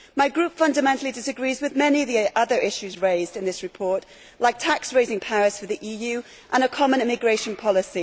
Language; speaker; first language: English; native; English